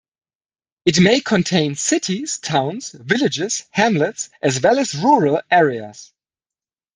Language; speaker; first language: English; non-native, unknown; German